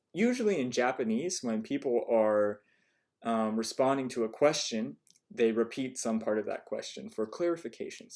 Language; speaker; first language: English; native; English